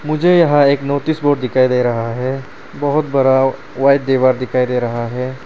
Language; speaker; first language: Hindi; non-native, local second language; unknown